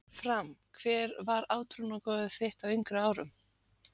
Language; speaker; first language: Icelandic; native; Icelandic